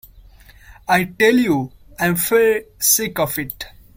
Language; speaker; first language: English; non-native, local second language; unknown